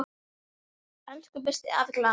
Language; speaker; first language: Icelandic; native; Icelandic